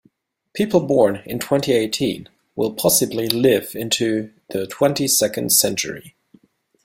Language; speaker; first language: English; non-native, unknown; German